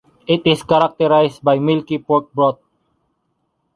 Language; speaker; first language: English; non-native, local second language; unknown